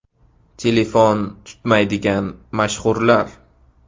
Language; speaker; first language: Uzbek; native; Uzbek